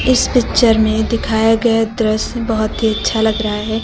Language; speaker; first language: Hindi; native; Hindi